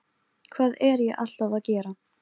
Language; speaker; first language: Icelandic; non-native, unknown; Polish